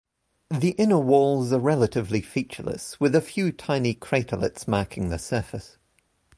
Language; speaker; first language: English; native; English